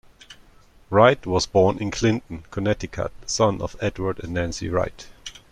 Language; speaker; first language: English; non-native, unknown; German